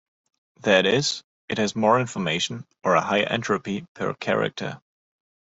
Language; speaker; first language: English; non-native, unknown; German